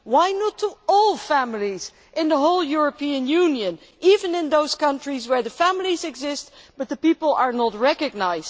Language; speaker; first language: English; non-native, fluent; Dutch